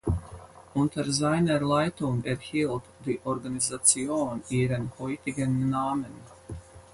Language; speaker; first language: German; non-native, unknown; Latvian